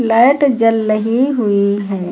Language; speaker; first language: Hindi; native; Hindi